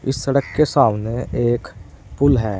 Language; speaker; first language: Hindi; native; Hindi